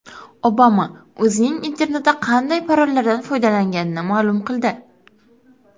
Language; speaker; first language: Uzbek; non-native, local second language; Kara-Kalpak